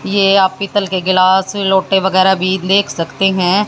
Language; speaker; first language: Hindi; native; Hindi